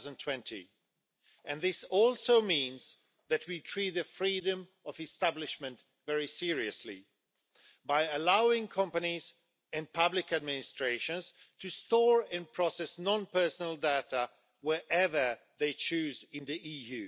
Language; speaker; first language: English; non-native, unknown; Swedish